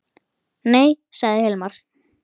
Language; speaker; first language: Icelandic; native; Icelandic